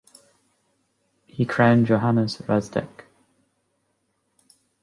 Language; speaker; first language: English; native; English